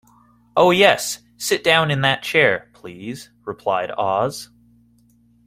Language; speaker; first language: English; native; English